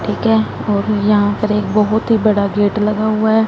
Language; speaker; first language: Hindi; non-native, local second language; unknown